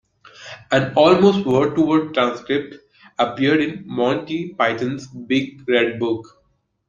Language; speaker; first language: English; non-native, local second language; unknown